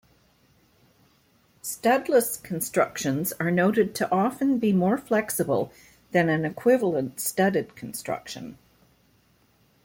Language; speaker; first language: English; native; English